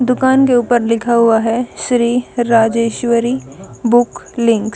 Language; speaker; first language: Hindi; non-native, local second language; Punjabi